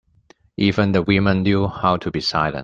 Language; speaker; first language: English; non-native, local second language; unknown